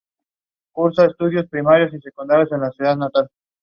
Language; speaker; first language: English; non-native, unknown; Spanish